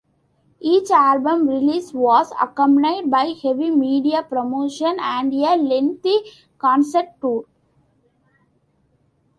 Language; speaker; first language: English; non-native, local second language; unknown